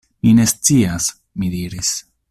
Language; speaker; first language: Esperanto; non-native, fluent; Italian